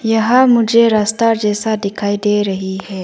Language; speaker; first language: Hindi; non-native, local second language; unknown